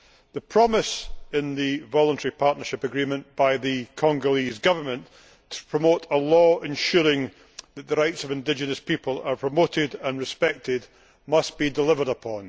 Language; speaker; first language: English; native; English